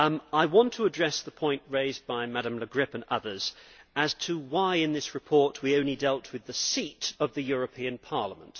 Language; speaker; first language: English; native; English